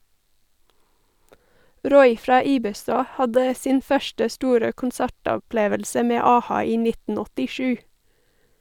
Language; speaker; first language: Norwegian; non-native, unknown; English